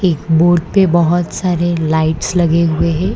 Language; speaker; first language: Hindi; non-native, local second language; Gujarati